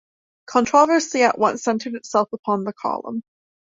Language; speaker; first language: English; native; English